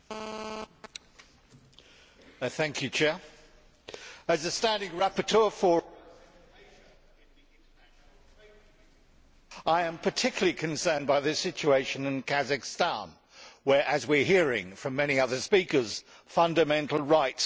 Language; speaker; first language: English; native; English